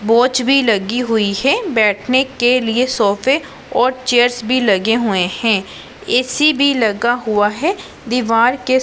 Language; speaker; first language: Hindi; non-native, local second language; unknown